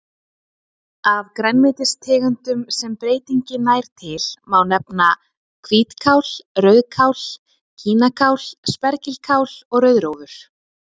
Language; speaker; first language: Icelandic; native; Icelandic